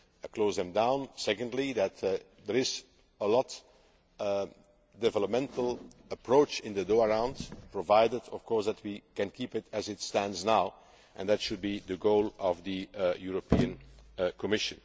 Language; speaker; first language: English; non-native, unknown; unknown